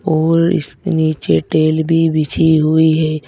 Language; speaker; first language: Hindi; native; Hindi